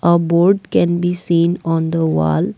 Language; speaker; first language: English; non-native, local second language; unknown